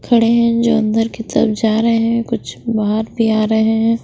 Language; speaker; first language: Hindi; non-native, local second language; Punjabi